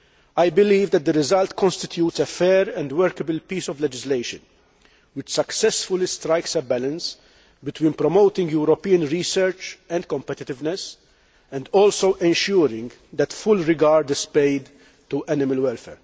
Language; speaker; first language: English; non-native, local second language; Maltese